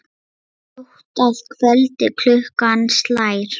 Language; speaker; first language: Icelandic; non-native, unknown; Lithuanian